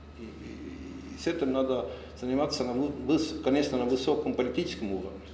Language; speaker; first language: Russian; non-native, fluent; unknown